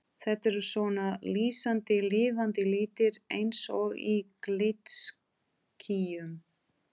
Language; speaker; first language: Icelandic; non-native, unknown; Portuguese